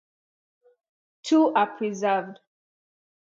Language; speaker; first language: English; non-native, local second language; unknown